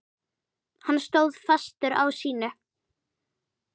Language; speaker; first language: Icelandic; native; Icelandic